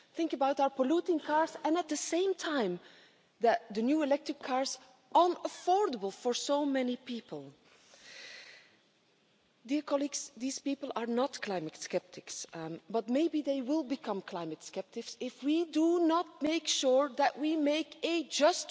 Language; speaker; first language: English; non-native, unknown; Dutch